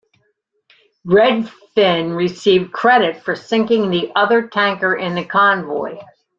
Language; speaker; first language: English; native; English